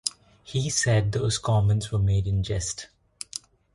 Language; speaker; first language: English; non-native, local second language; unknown